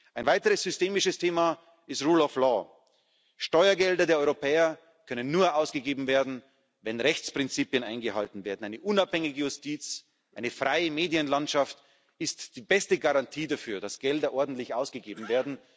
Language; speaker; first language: German; native; German